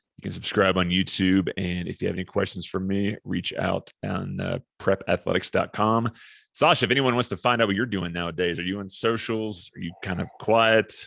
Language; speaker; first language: English; native; English